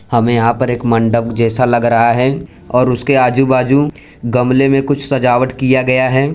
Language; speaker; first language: Hindi; non-native, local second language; Gujarati